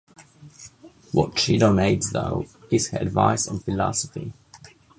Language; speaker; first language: English; native; English